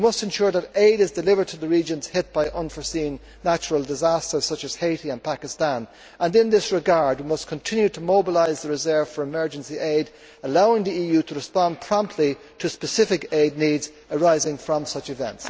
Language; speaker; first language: English; native; English